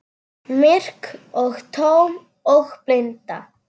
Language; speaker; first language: Icelandic; non-native, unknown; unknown